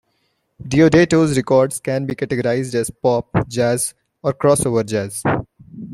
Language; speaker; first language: English; non-native, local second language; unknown